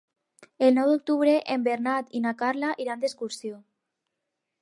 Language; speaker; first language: Catalan; non-native, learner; Spanish